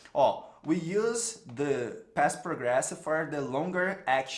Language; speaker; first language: English; non-native, fluent; Portuguese